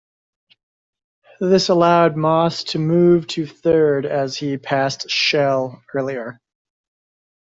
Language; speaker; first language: English; native; English